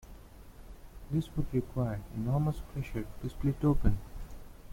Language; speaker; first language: English; non-native, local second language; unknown